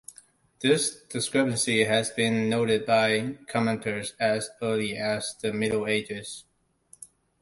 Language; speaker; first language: English; non-native, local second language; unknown